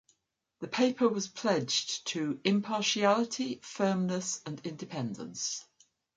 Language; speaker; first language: English; native; English